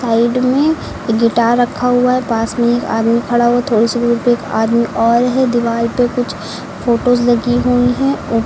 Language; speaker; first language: Hindi; native; Hindi